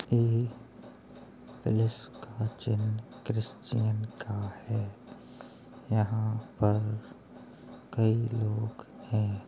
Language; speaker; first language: Hindi; native; Hindi